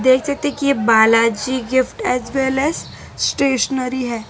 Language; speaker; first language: Hindi; non-native, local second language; Gujarati